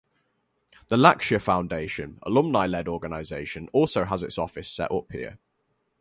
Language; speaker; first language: English; native; English